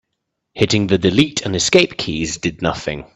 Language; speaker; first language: English; native; English